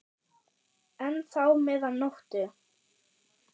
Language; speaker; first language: Icelandic; non-native, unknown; German